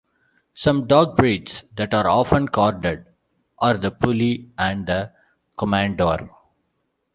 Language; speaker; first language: English; non-native, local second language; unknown